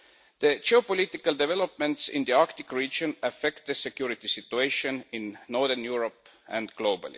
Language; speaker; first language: English; non-native, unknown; Estonian